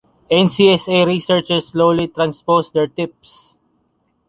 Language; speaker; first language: English; non-native, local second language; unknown